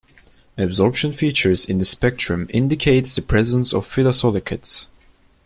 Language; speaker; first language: English; non-native, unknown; Turkish